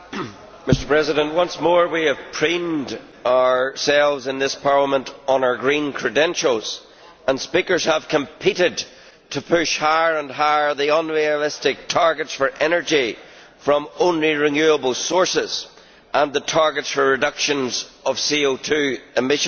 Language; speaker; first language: English; native; English